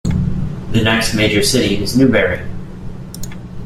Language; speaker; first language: English; native; English